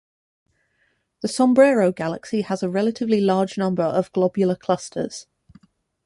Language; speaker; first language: English; native; English